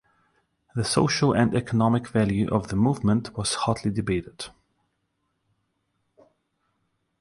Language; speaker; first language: English; non-native, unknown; Russian